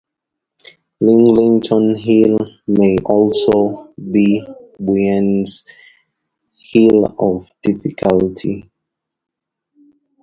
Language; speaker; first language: English; non-native, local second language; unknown